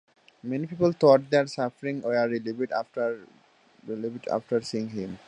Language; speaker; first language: English; non-native, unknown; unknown